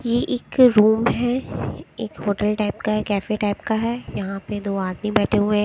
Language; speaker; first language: Hindi; native; Hindi